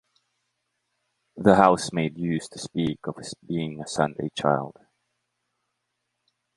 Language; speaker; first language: English; non-native, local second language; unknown